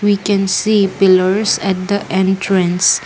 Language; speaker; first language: English; non-native, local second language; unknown